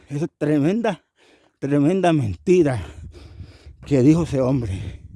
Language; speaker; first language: Spanish; native; Spanish